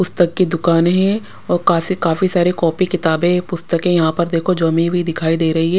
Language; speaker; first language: Hindi; non-native, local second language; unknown